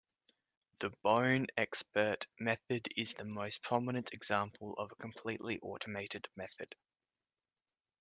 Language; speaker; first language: English; native; English